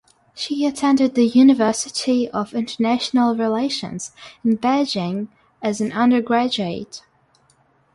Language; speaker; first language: English; non-native, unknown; Russian